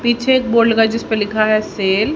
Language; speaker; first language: Hindi; native; Hindi